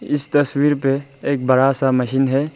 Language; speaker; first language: Hindi; non-native, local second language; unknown